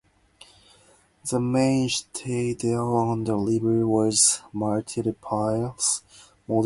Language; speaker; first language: English; non-native, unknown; Japanese